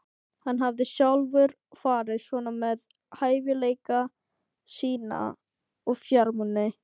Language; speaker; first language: Icelandic; non-native, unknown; Filipino